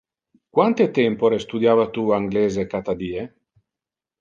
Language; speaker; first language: Interlingua; non-native, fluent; Italian